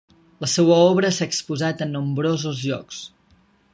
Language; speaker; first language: Catalan; native; Catalan